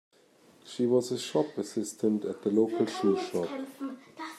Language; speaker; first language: English; non-native, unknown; German